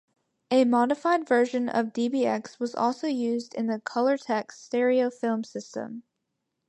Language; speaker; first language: English; native; English